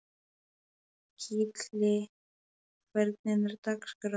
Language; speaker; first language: Icelandic; non-native, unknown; Polish